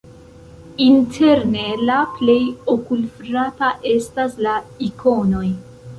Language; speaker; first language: Esperanto; non-native, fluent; Central Kurdish